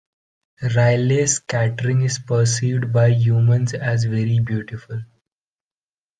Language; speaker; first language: English; non-native, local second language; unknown